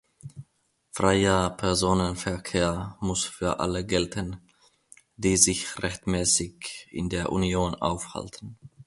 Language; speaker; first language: German; non-native, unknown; Finnish